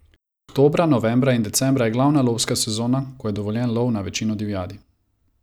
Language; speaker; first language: Slovenian; non-native, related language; Croatian